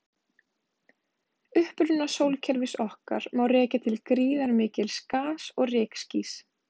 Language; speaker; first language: Icelandic; native; Icelandic